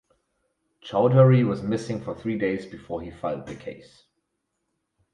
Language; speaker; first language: English; non-native, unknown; German